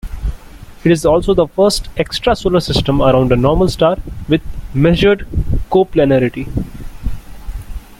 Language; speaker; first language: English; non-native, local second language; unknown